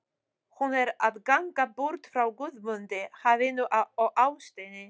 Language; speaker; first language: Icelandic; non-native, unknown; Polish